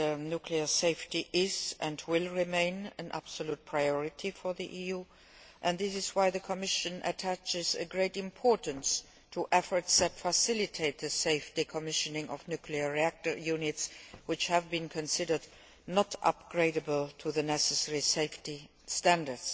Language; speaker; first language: English; non-native, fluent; Luxembourgish